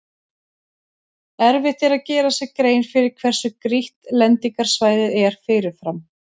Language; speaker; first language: Icelandic; native; Icelandic